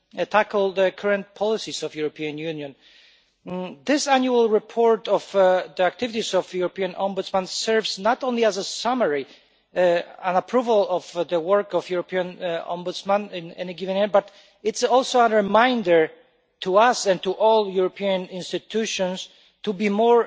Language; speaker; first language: English; non-native, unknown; Polish